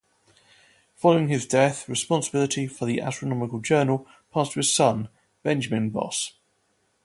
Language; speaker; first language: English; native; English